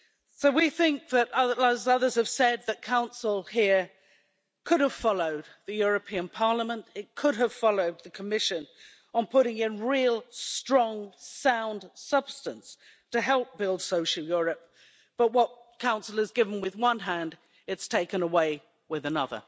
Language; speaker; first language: English; native; English